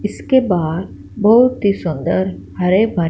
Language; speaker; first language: Hindi; non-native, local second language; Punjabi